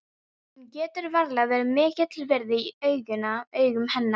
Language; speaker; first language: Icelandic; non-native, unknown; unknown